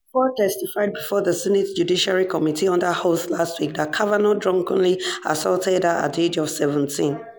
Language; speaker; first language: English; non-native, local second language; Yoruba